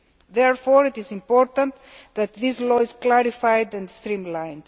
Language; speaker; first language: English; non-native, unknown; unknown